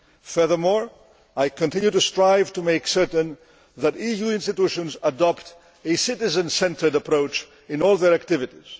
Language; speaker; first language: English; non-native, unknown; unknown